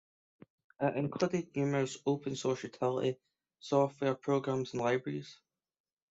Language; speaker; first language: English; native; English